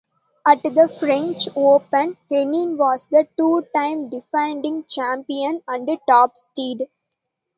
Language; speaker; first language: English; non-native, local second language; Tamil